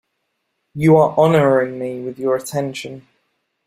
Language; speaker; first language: English; native; English